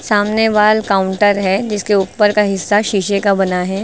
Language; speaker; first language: Hindi; native; Hindi